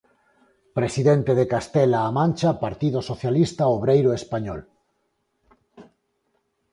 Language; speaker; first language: Galician; non-native, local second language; Spanish